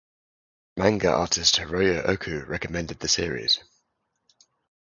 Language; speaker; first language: English; native; English